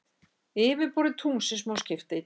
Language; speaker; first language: Icelandic; native; Icelandic